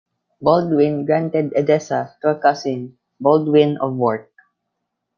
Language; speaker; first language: English; non-native, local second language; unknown